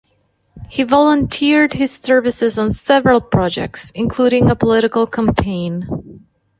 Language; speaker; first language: English; non-native, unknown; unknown